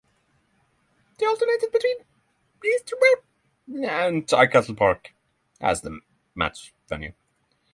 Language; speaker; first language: English; non-native, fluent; Norwegian